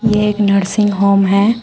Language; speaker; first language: Hindi; native; Hindi